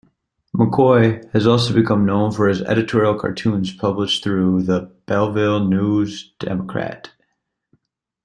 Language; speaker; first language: English; native; English